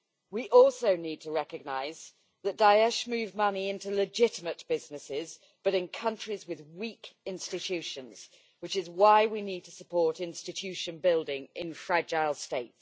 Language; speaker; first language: English; native; English